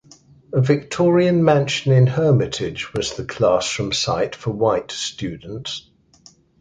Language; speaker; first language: English; native; English